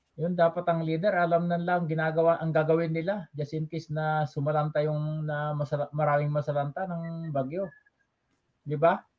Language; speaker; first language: Filipino; non-native, local second language; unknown